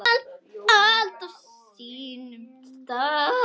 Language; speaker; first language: Icelandic; native; Icelandic